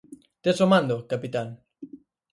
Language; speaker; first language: Galician; native; Galician